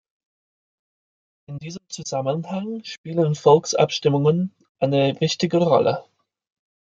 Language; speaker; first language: German; non-native, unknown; English